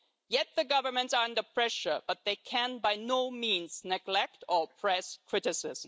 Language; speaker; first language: English; non-native, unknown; German